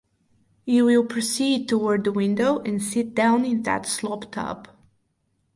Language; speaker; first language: English; non-native, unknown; Bulgarian